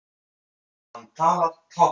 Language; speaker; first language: Icelandic; non-native, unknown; French